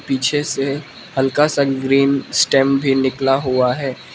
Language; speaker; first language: Hindi; non-native, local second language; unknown